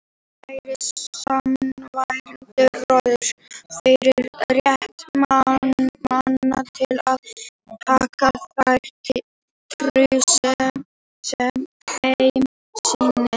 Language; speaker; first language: Icelandic; native; Icelandic